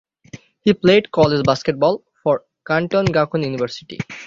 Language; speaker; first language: English; non-native, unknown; Bangla